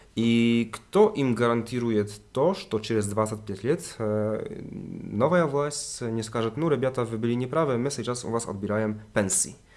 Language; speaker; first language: Russian; non-native, related language; Polish